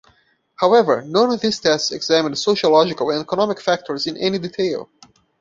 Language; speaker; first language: English; non-native, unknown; Portuguese